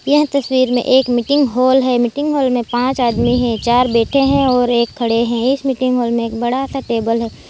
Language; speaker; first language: Hindi; non-native, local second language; Gujarati